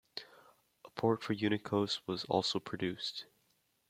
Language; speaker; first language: English; native; English